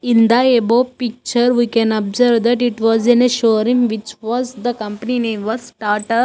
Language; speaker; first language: English; non-native, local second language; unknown